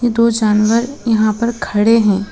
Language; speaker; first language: Hindi; non-native, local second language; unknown